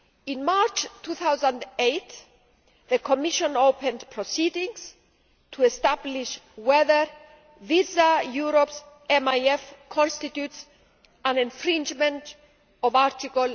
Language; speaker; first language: English; non-native, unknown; Greek